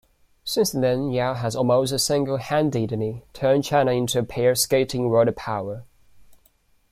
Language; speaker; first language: English; non-native, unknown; Chinese